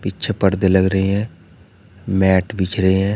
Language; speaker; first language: Hindi; native; Hindi